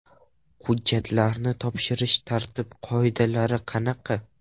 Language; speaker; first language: Uzbek; non-native, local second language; Russian